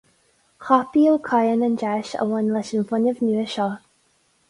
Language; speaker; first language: Irish; non-native, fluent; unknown